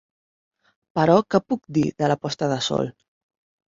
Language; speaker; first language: Catalan; non-native, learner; Spanish